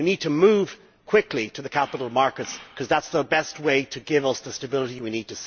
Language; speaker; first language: English; native; English